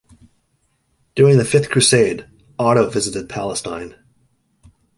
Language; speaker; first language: English; native; English